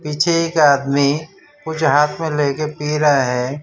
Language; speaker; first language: Hindi; non-native, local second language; Gujarati